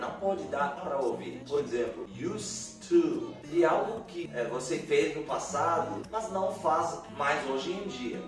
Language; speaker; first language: Portuguese; non-native, fluent; English